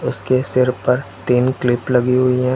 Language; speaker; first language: Hindi; native; Hindi